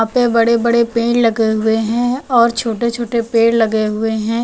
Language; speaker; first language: Hindi; native; Hindi